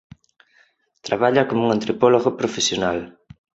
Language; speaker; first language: Galician; non-native, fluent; Spanish